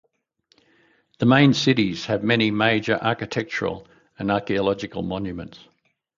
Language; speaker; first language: English; native; English